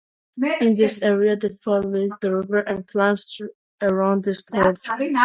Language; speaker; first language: English; non-native, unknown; Georgian